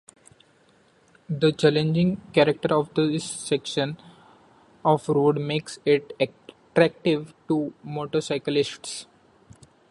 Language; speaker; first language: English; non-native, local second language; Marathi